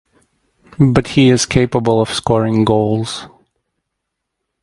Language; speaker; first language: English; native; English